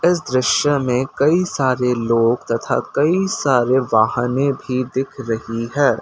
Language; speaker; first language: Hindi; non-native, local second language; Assamese